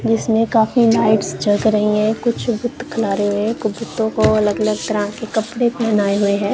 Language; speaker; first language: Hindi; non-native, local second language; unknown